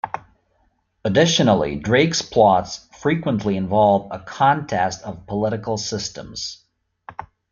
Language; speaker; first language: English; native; English